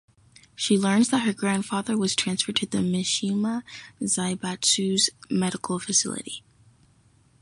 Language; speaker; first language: English; native; English